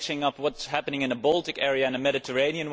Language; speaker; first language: English; non-native, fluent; Dutch